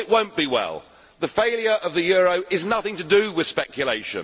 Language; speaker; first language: English; native; English